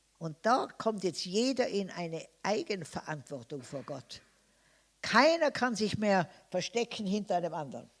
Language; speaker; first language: German; non-native, fluent; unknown